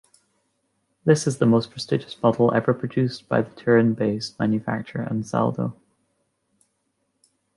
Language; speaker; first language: English; native; English